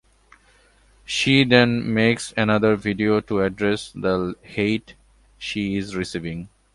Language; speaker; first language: English; non-native, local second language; Bangla